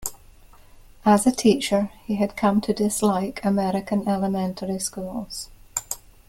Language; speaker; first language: English; native; English